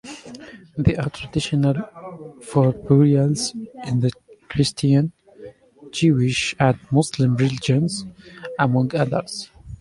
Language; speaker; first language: English; native; English